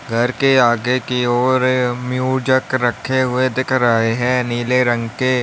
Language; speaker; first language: Hindi; native; Hindi